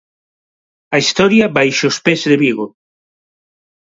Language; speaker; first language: Galician; non-native, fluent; Spanish